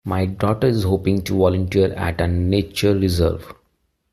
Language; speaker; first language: English; non-native, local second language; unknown